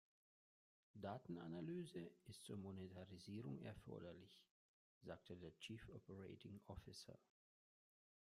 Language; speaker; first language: German; non-native, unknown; Russian